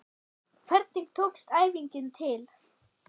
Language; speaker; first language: Icelandic; non-native, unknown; German